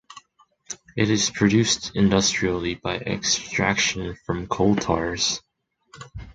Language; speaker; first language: English; non-native, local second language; Chinese